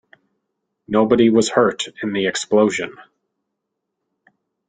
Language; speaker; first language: English; native; English